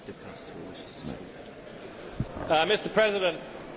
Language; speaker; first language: English; native; English